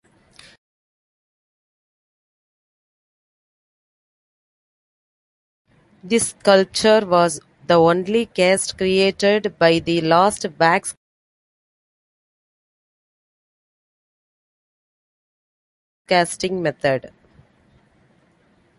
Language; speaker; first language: English; non-native, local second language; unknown